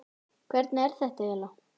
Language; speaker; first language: Icelandic; native; Icelandic